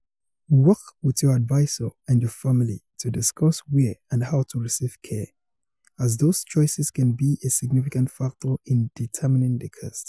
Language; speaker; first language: English; non-native, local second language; Yoruba